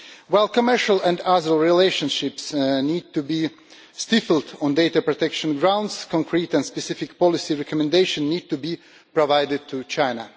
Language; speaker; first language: English; non-native, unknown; Russian